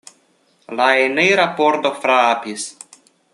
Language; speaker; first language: Esperanto; non-native, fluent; Russian